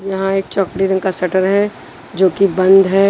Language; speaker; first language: Hindi; non-native, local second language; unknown